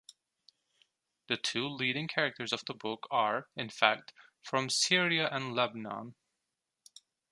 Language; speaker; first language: English; non-native, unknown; Turkish